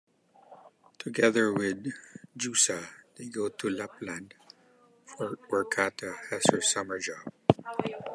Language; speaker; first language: English; non-native, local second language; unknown